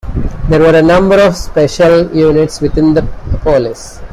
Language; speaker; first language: English; non-native, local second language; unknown